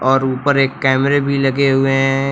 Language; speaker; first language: Hindi; native; Hindi